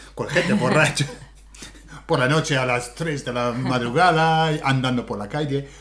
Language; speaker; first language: Spanish; non-native, fluent; English